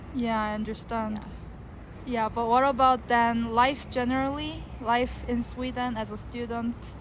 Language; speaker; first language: English; non-native, fluent; Korean